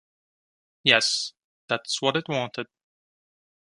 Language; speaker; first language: English; non-native, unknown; Turkish